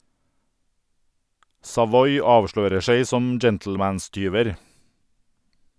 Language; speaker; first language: Norwegian; native; Norwegian